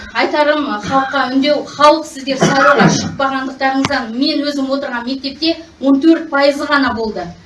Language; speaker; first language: Kazakh; native; Kazakh